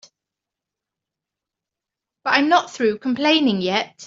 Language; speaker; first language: English; native; English